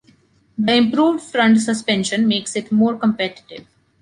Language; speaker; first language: English; non-native, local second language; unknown